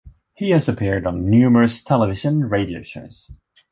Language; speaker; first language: English; non-native, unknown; Swedish